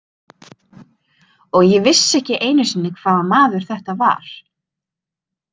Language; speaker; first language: Icelandic; native; Icelandic